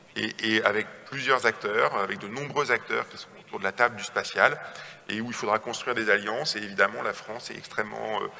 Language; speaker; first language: French; native; French